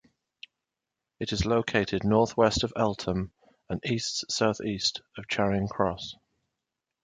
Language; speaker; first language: English; native; English